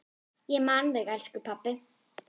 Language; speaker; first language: Icelandic; non-native, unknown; German